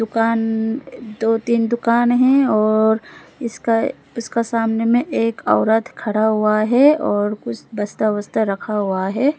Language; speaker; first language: Hindi; early bilingual, other home language; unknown